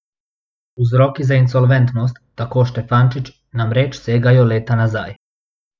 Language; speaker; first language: Slovenian; non-native, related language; Bosnian